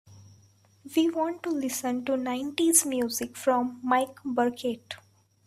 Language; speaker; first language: English; non-native, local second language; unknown